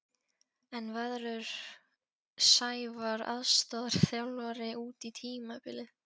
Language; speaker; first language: Icelandic; non-native, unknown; Polish